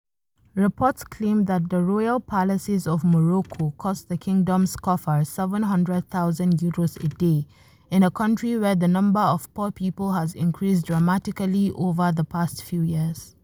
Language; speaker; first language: English; non-native, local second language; Hausa